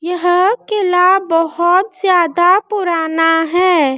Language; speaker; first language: Hindi; native; Hindi